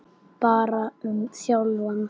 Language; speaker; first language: Icelandic; native; Icelandic